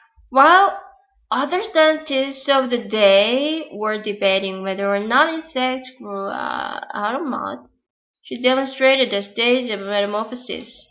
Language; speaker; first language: English; non-native, fluent; Korean